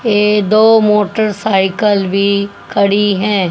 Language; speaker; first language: Hindi; native; Hindi